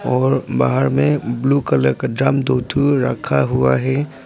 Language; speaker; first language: Hindi; non-native, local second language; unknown